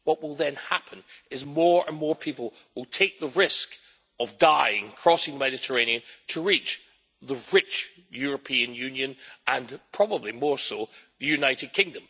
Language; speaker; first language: English; native; English